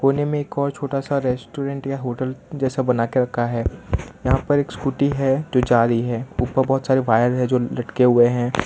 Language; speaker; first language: Hindi; non-native, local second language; Gujarati